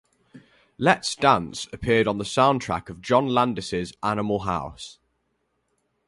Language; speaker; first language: English; native; English